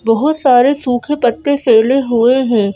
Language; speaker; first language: Hindi; native; Hindi